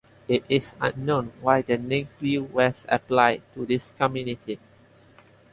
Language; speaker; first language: English; non-native, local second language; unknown